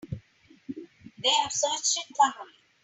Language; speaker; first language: English; non-native, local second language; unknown